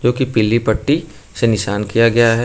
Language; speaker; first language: Hindi; native; Hindi